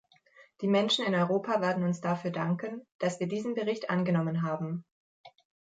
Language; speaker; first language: German; native; German